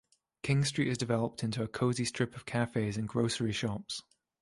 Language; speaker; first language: English; native; English